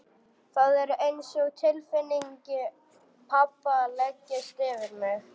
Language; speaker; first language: Icelandic; non-native, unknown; German